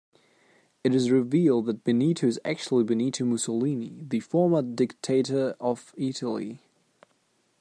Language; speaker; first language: English; non-native, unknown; German